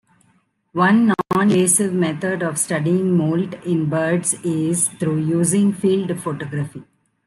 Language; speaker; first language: English; non-native, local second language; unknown